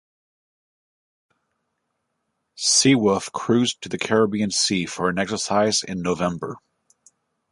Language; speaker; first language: English; native; English